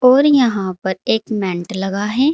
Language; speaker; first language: Hindi; native; Hindi